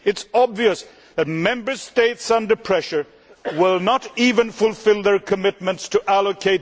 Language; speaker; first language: English; non-native, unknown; Swedish